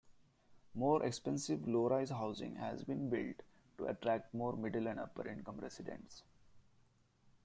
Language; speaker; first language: English; non-native, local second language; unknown